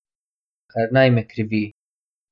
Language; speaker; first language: Slovenian; non-native, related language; Bosnian